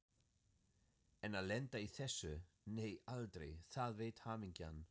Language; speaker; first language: Icelandic; non-native, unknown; German